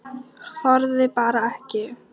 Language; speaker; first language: Icelandic; non-native, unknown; Polish